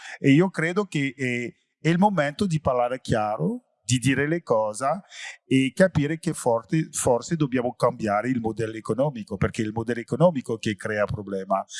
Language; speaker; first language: Italian; non-native, fluent; French